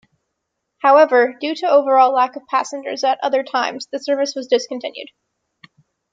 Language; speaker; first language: English; native; English